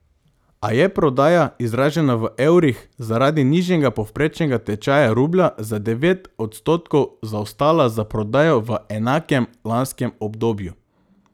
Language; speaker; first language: Slovenian; non-native, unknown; Macedonian